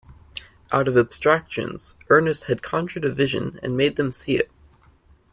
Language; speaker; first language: English; native; English